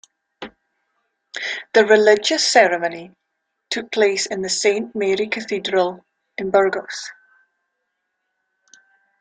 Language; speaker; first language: English; native; English